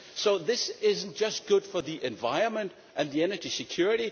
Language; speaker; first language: English; non-native, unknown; Danish